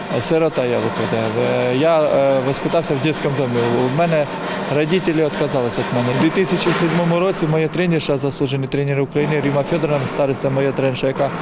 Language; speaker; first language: Ukrainian; non-native, local second language; Russian